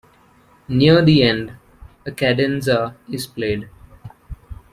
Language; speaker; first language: English; non-native, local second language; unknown